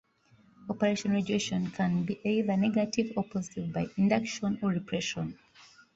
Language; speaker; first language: English; non-native, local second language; Ganda